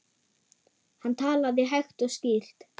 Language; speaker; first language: Icelandic; non-native, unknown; German